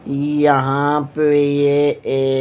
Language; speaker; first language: Hindi; non-native, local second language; Punjabi